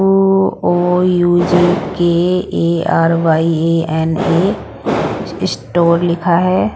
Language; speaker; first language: Hindi; non-native, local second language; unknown